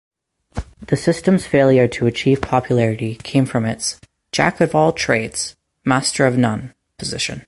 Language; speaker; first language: English; native; English